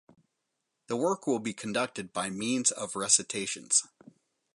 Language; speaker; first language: English; native; English